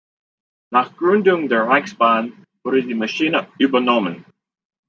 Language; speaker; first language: German; non-native, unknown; English